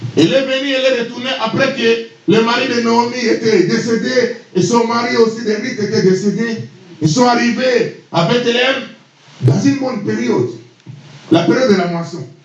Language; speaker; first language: French; non-native, local second language; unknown